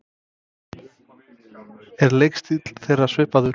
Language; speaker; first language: Icelandic; non-native, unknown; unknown